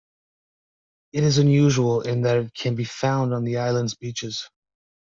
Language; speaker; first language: English; native; English